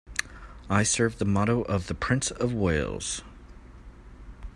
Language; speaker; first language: English; native; English